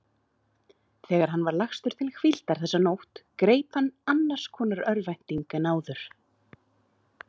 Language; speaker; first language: Icelandic; native; Icelandic